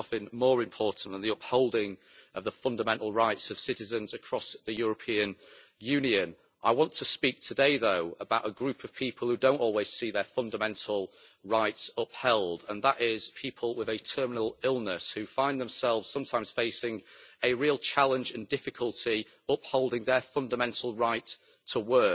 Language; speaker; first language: English; native; English